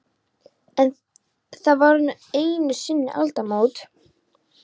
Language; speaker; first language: Icelandic; non-native, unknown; Polish